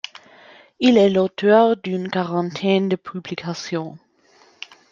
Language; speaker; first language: French; non-native, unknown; German